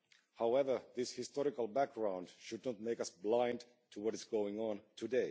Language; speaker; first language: English; non-native, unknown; Finnish